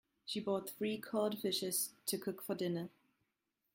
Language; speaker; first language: English; non-native, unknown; German